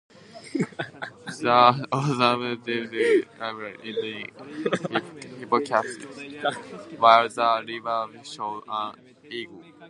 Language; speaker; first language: English; non-native, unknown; Japanese